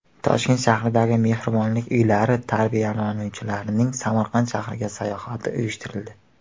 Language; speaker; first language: Uzbek; native; Uzbek